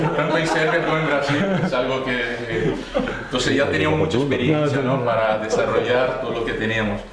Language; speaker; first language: Spanish; non-native, related language; Portuguese